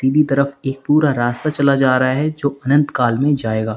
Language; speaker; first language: Hindi; native; Hindi